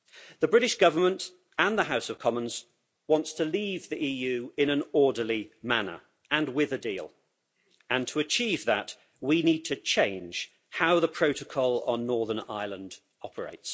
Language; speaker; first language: English; native; English